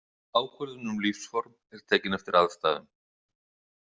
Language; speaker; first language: Icelandic; native; Icelandic